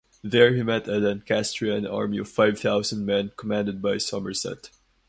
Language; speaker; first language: English; non-native, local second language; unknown